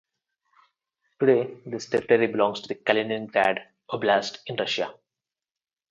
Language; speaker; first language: English; non-native, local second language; Telugu